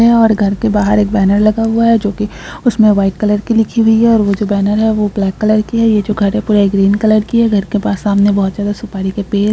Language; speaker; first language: Hindi; non-native, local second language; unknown